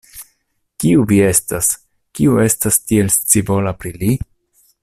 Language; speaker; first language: Esperanto; non-native, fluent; Italian